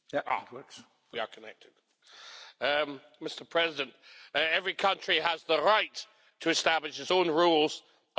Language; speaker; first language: English; native; English